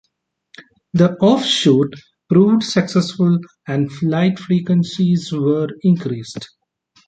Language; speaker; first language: English; non-native, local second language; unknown